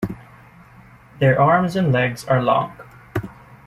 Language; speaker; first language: English; native; English